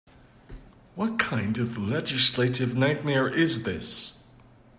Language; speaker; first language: English; native; English